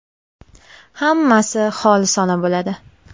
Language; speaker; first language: Uzbek; native; Uzbek